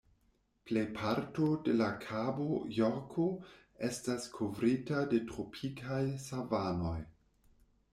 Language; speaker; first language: Esperanto; non-native, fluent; German